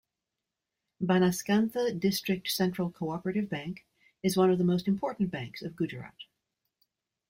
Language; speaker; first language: English; native; English